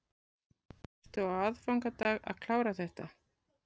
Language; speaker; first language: Icelandic; native; Icelandic